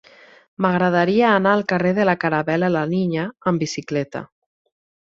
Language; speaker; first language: Catalan; native; Catalan